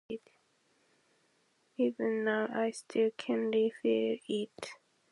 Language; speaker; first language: English; non-native, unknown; Japanese